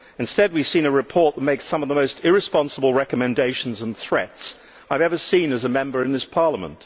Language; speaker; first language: English; native; English